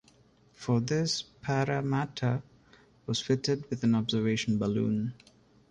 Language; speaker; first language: English; non-native, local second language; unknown